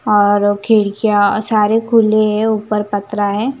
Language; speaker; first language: Hindi; non-native, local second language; Punjabi